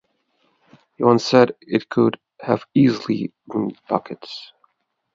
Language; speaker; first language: English; non-native, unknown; Russian